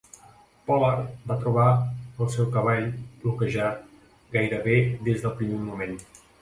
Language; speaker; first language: Catalan; native; Catalan